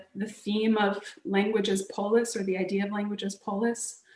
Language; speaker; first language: English; native; English